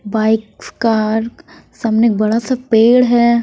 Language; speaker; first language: Hindi; non-native, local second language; Punjabi